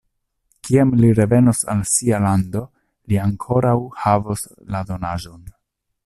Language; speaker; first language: Esperanto; non-native, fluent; Italian